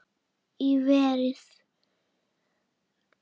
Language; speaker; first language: Icelandic; native; Icelandic